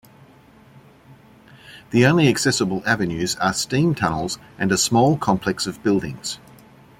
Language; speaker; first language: English; native; English